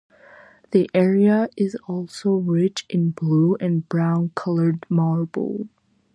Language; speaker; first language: English; non-native, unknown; Georgian